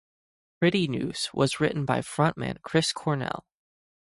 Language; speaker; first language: English; native; English